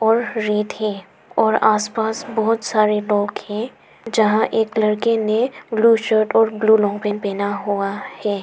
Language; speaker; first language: Hindi; non-native, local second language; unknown